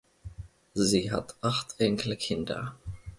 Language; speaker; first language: German; non-native, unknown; Finnish